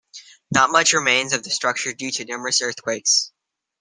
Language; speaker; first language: English; native; English